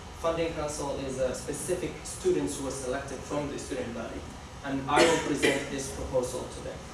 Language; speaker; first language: English; non-native, local second language; Somali